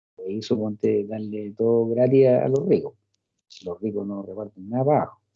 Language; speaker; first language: Spanish; non-native, fluent; English